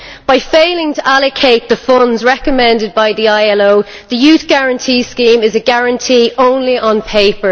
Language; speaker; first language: English; native; English